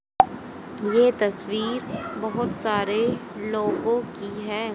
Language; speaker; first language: Hindi; native; Hindi